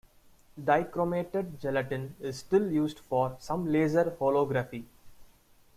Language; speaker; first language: English; non-native, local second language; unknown